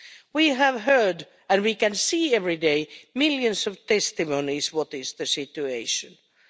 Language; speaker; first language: English; non-native, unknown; Finnish